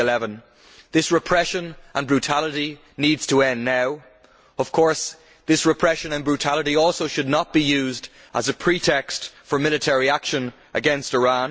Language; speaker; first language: English; native; English